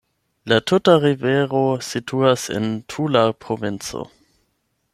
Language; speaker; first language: Esperanto; non-native, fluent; German